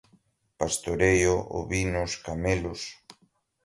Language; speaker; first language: Portuguese; non-native, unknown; Galician